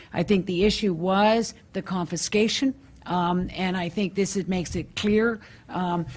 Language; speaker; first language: English; native; English